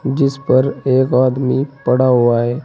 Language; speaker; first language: Hindi; native; Hindi